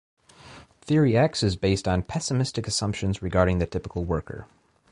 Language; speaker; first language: English; native; English